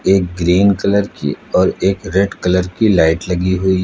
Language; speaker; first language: Hindi; native; Hindi